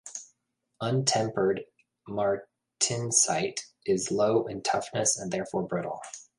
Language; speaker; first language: English; native; English